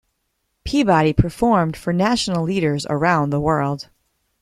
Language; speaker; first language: English; native; English